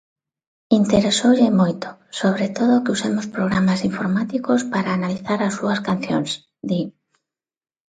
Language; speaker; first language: Galician; non-native, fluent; Spanish